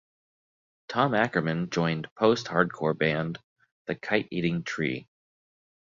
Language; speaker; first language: English; native; English